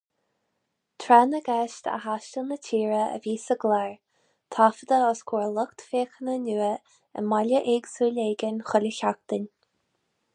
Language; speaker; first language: Irish; non-native, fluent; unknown